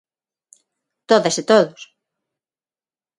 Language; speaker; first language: Galician; non-native, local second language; Spanish